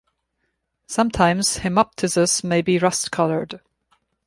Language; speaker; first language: English; non-native, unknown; German